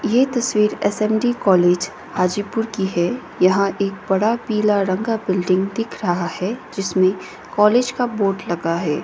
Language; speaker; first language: Hindi; non-native, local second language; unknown